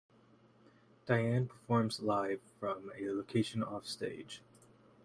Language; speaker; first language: English; native; English